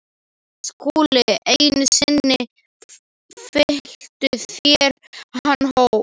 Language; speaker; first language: Icelandic; non-native, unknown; Slovak